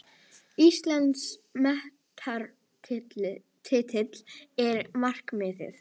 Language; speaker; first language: Icelandic; native; Icelandic